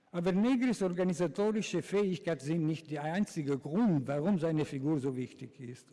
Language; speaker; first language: German; non-native, fluent; Italian